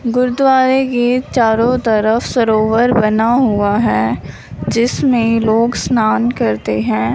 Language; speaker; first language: Hindi; non-native, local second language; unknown